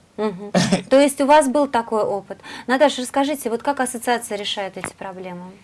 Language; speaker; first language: Russian; native; Russian